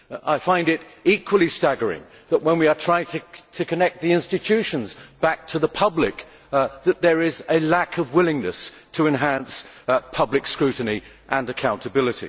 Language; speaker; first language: English; native; English